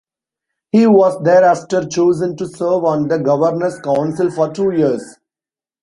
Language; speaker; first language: English; non-native, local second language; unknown